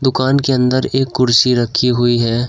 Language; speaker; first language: Hindi; native; Hindi